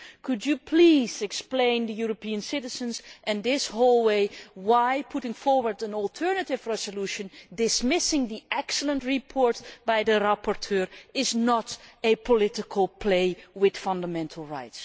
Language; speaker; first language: English; non-native, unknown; Dutch